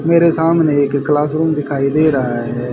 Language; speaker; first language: Hindi; native; Hindi